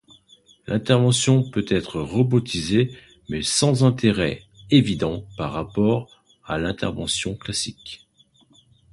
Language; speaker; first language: French; native; French